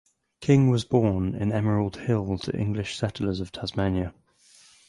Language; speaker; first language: English; native; English